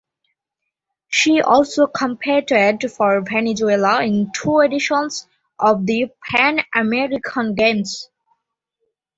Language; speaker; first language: English; non-native, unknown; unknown